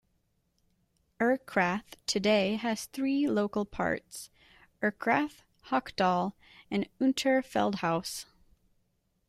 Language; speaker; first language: English; native; English